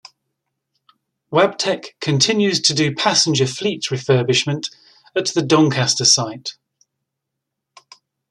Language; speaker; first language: English; native; English